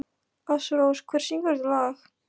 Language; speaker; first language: Icelandic; non-native, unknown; Polish